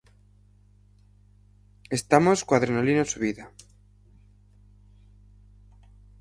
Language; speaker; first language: Galician; native; Galician